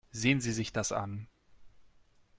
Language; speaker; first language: German; native; German